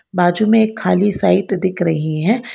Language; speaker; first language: Hindi; non-native, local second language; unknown